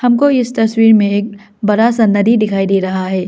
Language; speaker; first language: Hindi; non-native, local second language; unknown